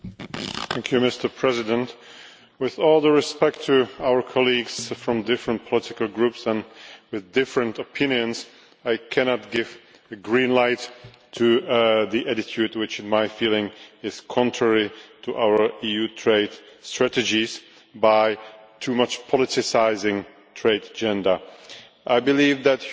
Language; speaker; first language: English; non-native, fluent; Czech